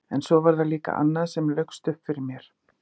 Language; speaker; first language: Icelandic; native; Icelandic